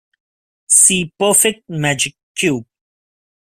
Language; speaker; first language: English; non-native, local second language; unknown